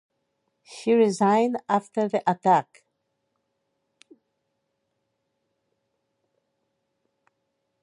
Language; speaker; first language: English; native; English